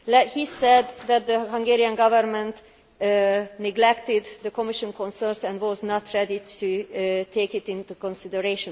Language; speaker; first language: English; non-native, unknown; Hungarian